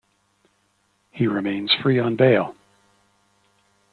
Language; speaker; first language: English; native; English